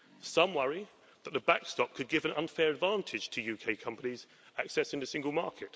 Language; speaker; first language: English; native; English